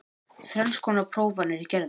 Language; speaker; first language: Icelandic; native; Icelandic